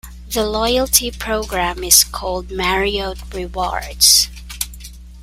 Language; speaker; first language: English; non-native, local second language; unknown